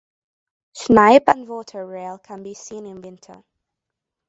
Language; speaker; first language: English; non-native, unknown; Hungarian